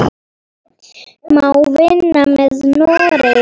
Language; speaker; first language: Icelandic; non-native, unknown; Polish